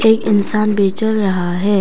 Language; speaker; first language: Hindi; non-native, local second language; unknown